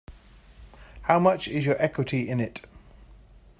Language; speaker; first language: English; native; English